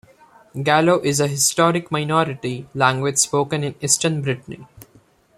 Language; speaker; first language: English; non-native, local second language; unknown